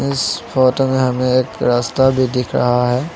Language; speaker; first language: Hindi; non-native, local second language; Assamese